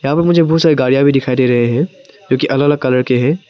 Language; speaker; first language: Hindi; non-native, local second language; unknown